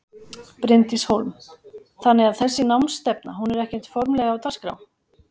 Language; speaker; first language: Icelandic; native; Icelandic